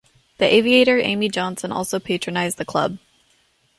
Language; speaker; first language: English; native; English